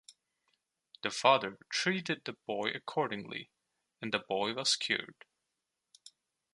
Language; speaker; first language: English; non-native, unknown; Turkish